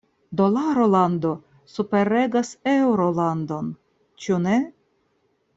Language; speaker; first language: Esperanto; non-native, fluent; Russian